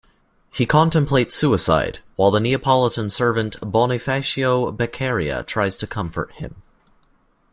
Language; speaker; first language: English; native; English